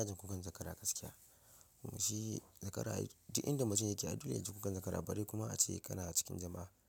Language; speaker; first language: Hausa; non-native, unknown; Yoruba